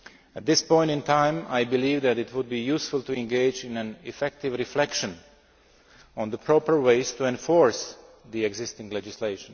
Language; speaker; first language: English; non-native, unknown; Slovak